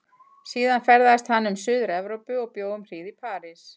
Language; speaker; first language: Icelandic; native; Icelandic